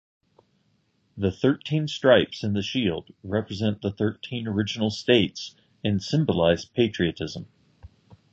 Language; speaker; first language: English; native; English